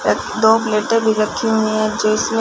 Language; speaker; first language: Hindi; non-native, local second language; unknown